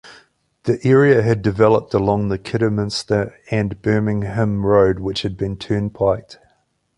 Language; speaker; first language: English; native; English